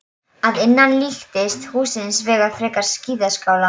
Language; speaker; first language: Icelandic; non-native, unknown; Polish